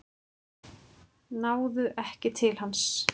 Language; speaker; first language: Icelandic; native; Icelandic